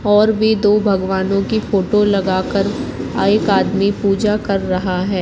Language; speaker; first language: Hindi; native; Hindi